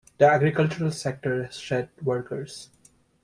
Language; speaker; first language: English; native; English